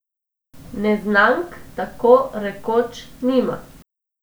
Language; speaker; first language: Slovenian; non-native, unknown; Macedonian